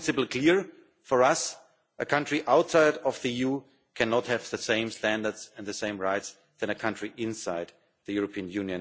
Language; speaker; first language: English; non-native, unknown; German